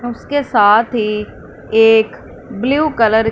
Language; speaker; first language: Hindi; non-native, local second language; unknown